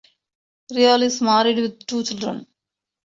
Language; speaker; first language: English; non-native, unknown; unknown